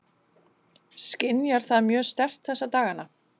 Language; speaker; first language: Icelandic; non-native, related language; Danish